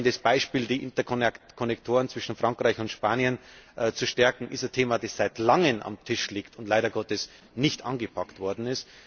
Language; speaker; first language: German; native; German